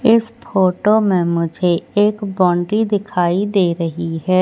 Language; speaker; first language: Hindi; native; Hindi